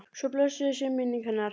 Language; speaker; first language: Icelandic; native; Icelandic